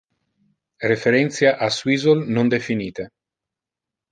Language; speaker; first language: Interlingua; non-native, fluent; Italian